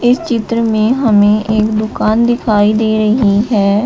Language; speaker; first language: Hindi; native; Hindi